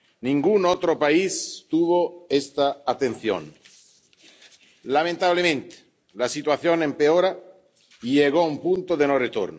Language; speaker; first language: Spanish; non-native, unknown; Italian